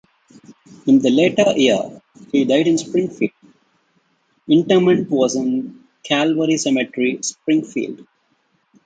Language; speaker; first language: English; non-native, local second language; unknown